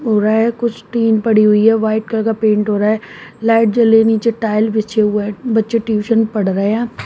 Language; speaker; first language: Hindi; native; Hindi